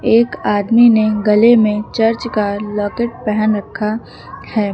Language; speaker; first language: Hindi; native; Hindi